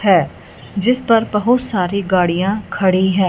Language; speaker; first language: Hindi; non-native, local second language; Punjabi